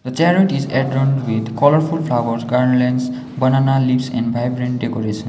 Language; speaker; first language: English; non-native, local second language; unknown